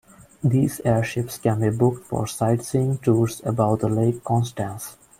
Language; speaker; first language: English; non-native, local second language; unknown